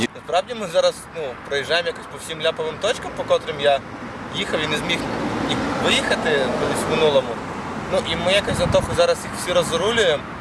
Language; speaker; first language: Ukrainian; native; Ukrainian